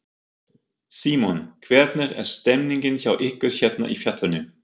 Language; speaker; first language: Icelandic; non-native, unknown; German